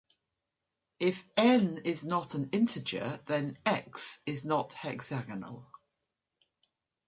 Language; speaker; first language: English; native; English